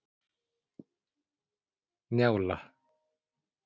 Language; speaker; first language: Icelandic; native; Icelandic